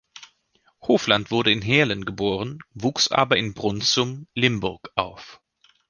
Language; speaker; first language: German; native; German